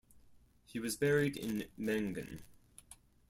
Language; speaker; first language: English; non-native, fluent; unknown